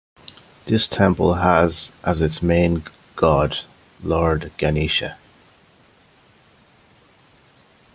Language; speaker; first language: English; native; English